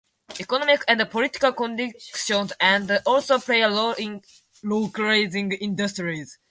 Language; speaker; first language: English; non-native, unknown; Japanese